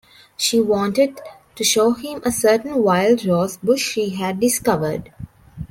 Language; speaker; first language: English; non-native, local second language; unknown